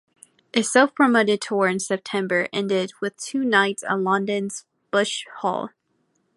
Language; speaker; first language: English; native; English